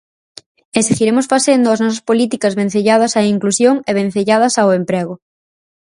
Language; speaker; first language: Galician; native; Galician